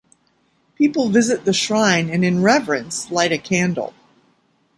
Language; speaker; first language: English; native; English